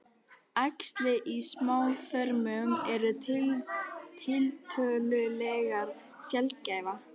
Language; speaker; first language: Icelandic; native; Icelandic